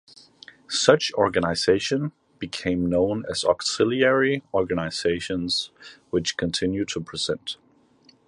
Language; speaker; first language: English; non-native, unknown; Danish